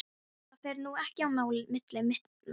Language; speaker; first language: Icelandic; non-native, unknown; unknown